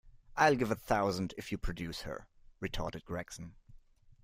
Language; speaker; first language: English; non-native, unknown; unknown